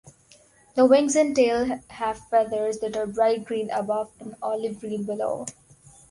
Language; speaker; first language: English; non-native, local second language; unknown